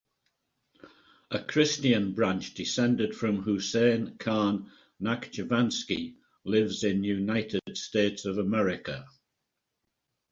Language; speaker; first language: English; native; English